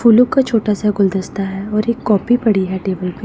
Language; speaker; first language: Hindi; non-native, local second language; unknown